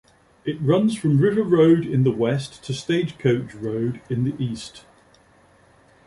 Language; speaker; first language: English; native; English